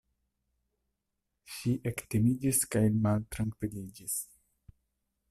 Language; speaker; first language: Esperanto; non-native, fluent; Italian